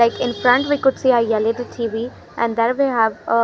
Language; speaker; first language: English; non-native, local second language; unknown